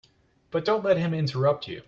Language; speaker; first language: English; native; English